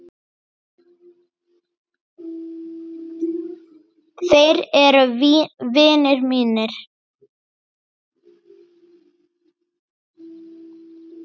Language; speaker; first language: Icelandic; native; Icelandic